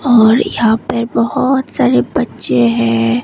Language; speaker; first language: Hindi; non-native, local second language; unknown